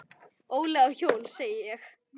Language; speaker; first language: Icelandic; native; Icelandic